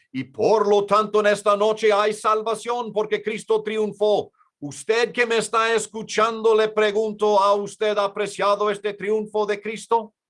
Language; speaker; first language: Spanish; non-native, fluent; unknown